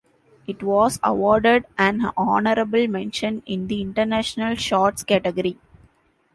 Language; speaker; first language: English; non-native, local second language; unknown